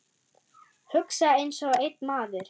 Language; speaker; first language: Icelandic; non-native, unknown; German